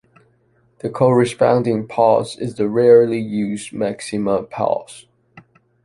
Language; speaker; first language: English; non-native, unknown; Chinese